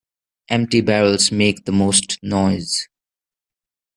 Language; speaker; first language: English; non-native, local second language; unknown